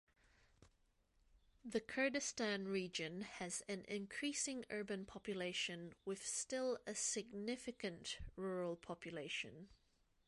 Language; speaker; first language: English; native; English